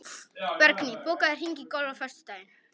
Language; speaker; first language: Icelandic; non-native, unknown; Polish